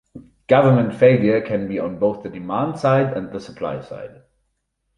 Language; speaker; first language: English; non-native, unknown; German